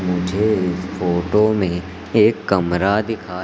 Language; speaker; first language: Hindi; native; Hindi